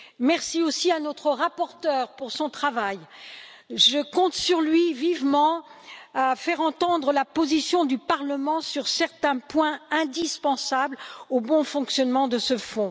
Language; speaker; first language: French; native; French